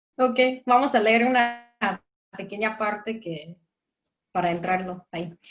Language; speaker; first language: Spanish; non-native, fluent; English